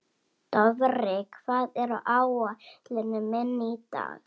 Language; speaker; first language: Icelandic; native; Icelandic